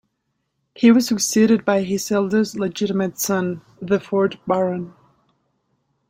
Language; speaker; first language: English; native; English